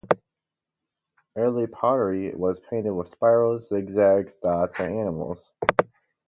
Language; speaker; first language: English; native; English